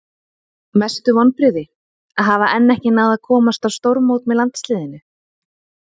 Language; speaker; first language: Icelandic; native; Icelandic